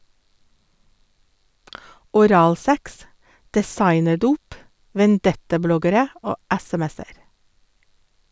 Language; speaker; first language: Norwegian; non-native, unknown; English